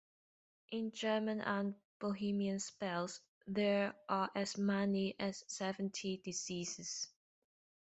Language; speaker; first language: English; non-native, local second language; Cantonese